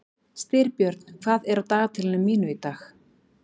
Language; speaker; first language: Icelandic; native; Icelandic